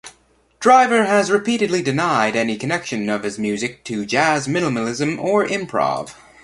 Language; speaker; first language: English; native; English